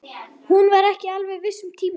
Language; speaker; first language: Icelandic; non-native, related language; Swedish